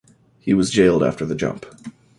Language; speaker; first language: English; native; English